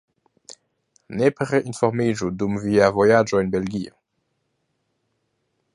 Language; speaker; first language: Esperanto; non-native, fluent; French